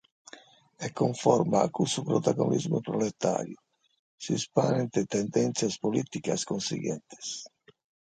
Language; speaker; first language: Sardinian; native; Sardinian